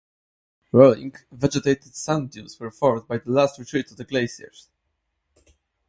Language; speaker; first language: English; non-native, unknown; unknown